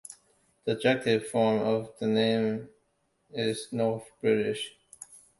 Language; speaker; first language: English; non-native, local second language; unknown